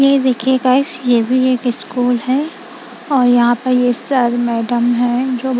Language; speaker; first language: Hindi; non-native, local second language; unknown